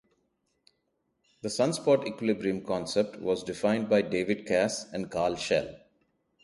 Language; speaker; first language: English; non-native, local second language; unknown